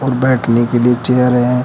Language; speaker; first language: Hindi; native; Hindi